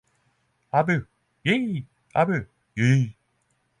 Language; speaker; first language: English; non-native, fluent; Norwegian